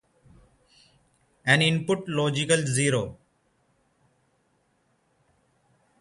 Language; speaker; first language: English; non-native, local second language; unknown